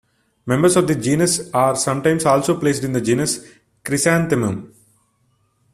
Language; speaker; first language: English; non-native, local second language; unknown